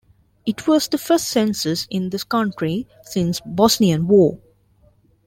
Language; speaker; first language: English; non-native, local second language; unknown